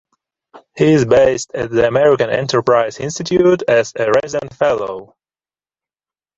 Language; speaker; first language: English; non-native, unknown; Ukrainian